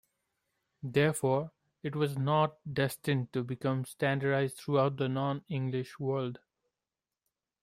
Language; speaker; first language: English; non-native, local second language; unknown